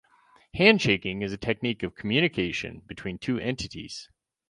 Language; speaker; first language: English; native; English